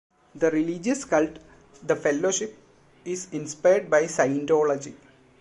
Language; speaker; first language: English; non-native, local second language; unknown